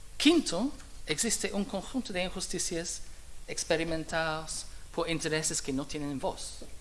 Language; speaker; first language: Spanish; non-native, fluent; English